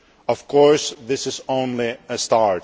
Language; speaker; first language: English; non-native, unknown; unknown